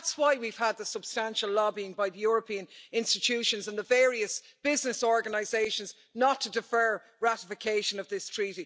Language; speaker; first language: English; native; English